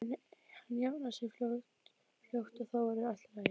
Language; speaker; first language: Icelandic; native; Icelandic